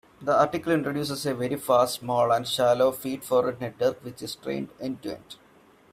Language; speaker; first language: English; non-native, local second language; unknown